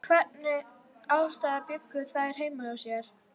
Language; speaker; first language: Icelandic; native; Icelandic